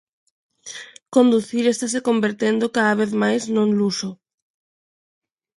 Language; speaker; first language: Galician; non-native, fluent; Spanish